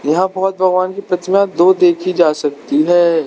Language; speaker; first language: Hindi; non-native, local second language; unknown